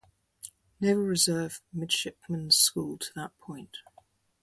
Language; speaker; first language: English; native; English